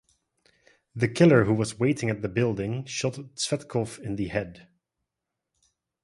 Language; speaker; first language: English; non-native, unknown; Dutch